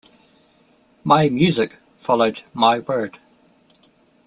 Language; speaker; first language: English; native; English